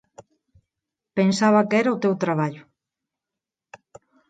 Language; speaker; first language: Galician; non-native, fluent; Spanish